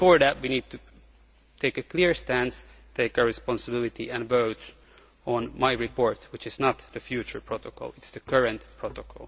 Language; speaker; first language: English; non-native, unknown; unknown